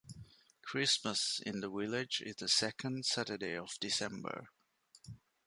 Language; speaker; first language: English; non-native, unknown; Divehi